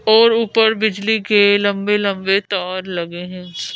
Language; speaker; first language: Hindi; native; Hindi